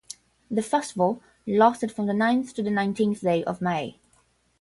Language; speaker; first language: English; non-native, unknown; Portuguese